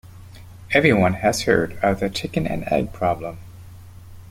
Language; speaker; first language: English; native; English